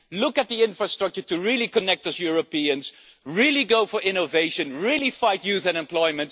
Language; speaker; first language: English; non-native, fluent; Dutch